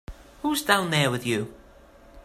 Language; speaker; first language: English; native; English